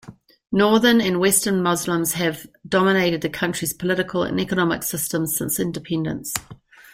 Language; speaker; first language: English; native; English